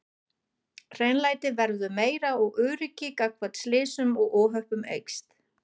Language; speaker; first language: Icelandic; non-native, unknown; German